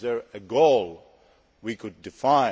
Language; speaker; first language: English; non-native, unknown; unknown